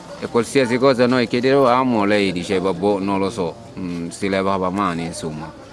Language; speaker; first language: Italian; non-native, fluent; Arabic